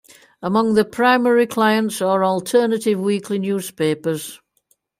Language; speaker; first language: English; native; English